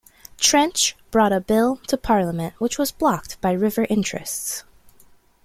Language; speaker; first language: English; native; English